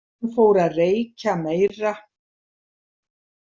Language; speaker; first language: Icelandic; native; Icelandic